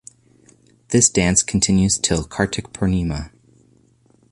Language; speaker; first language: English; native; English